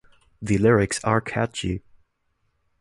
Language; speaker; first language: English; non-native, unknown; German